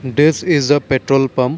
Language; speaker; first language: English; non-native, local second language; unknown